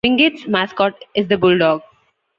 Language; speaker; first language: English; non-native, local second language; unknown